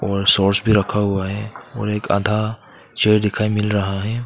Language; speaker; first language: Hindi; non-native, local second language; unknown